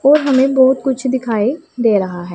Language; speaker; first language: Hindi; non-native, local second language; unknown